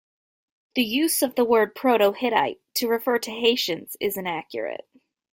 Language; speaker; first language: English; native; English